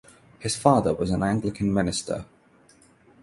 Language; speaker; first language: English; non-native, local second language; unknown